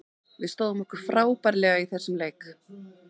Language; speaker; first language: Icelandic; native; Icelandic